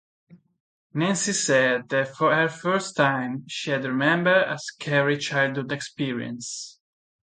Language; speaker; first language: English; non-native, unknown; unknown